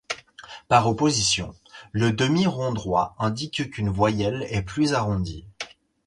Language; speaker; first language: French; native; French